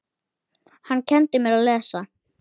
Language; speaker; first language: Icelandic; native; Icelandic